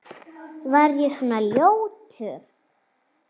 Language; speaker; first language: Icelandic; native; Icelandic